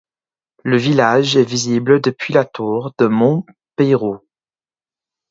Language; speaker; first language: French; non-native, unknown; English